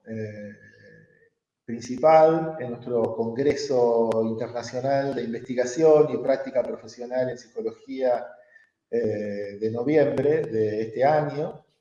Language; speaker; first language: Spanish; native; Spanish